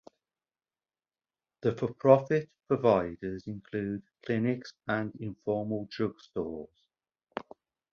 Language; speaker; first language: English; native; English